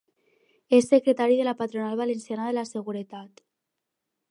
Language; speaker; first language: Catalan; non-native, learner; Spanish